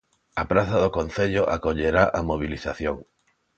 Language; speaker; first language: Galician; non-native, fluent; Spanish